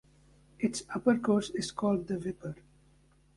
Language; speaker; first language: English; native; English